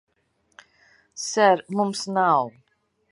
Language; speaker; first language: Latvian; early bilingual, heritage; Latvian